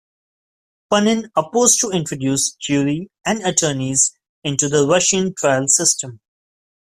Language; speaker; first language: English; non-native, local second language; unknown